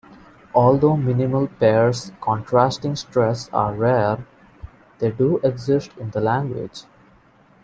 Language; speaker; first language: English; non-native, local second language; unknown